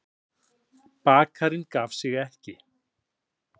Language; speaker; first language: Icelandic; native; Icelandic